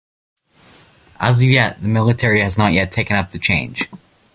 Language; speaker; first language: English; native; English